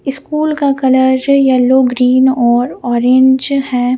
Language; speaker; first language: Hindi; non-native, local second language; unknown